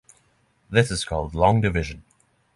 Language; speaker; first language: English; non-native, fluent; Norwegian